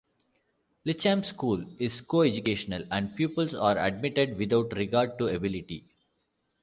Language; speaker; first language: English; non-native, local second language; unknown